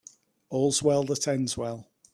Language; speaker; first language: English; native; English